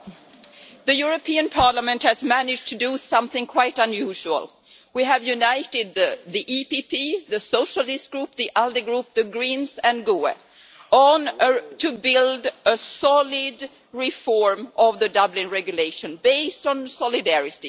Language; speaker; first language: English; non-native, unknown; Swedish